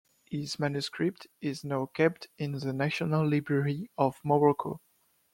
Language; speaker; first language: English; non-native, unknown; French